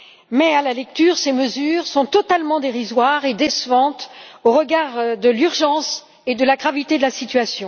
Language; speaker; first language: French; native; French